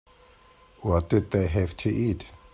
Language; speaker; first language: English; native; English